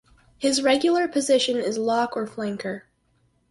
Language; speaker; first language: English; native; English